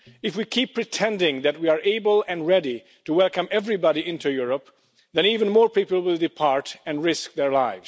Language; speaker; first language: English; non-native, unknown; Hungarian